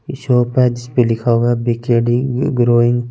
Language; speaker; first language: Hindi; non-native, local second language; Punjabi